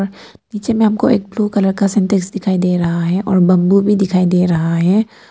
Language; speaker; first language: Hindi; non-native, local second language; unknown